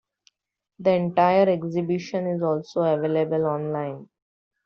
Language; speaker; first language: English; non-native, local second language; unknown